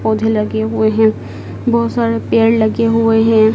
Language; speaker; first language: Hindi; native; Hindi